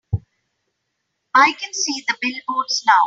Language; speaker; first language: English; non-native, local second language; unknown